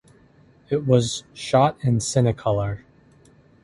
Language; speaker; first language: English; native; English